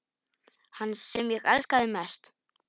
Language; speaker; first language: Icelandic; non-native, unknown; Polish